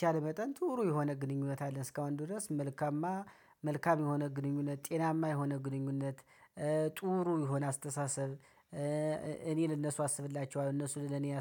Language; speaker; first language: Amharic; native; Amharic